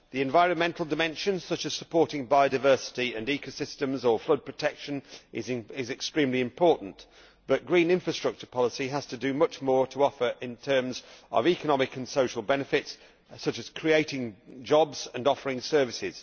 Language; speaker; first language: English; native; English